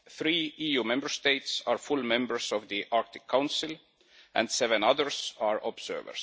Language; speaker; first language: English; non-native, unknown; Estonian